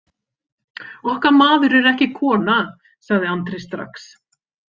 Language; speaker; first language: Icelandic; native; Icelandic